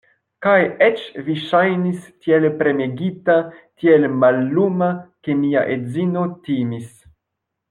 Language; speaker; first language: Esperanto; non-native, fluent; French